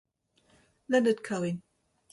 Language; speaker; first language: English; native; English